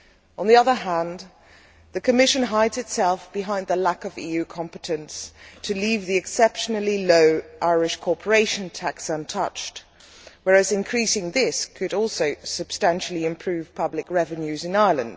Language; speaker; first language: English; non-native, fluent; Dutch